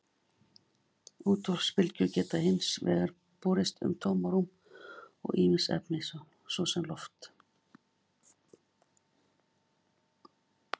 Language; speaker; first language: Icelandic; native; Icelandic